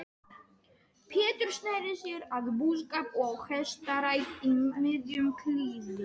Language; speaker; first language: Icelandic; non-native, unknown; Polish